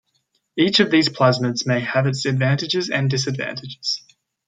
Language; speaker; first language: English; native; English